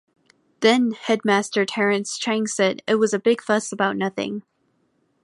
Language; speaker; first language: English; native; English